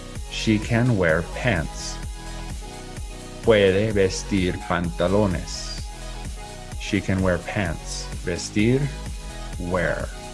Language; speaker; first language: English; native; English